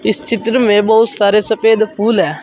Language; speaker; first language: Hindi; native; Hindi